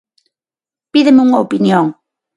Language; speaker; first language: Galician; non-native, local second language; Spanish